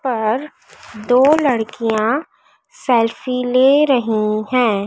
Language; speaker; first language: Hindi; native; Hindi